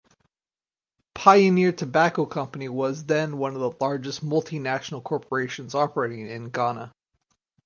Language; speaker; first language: English; native; English